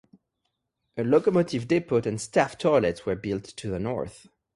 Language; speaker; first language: English; non-native, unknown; French